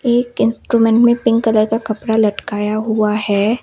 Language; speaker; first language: Hindi; non-native, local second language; Assamese